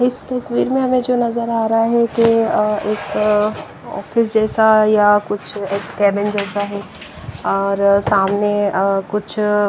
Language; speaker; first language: Hindi; non-native, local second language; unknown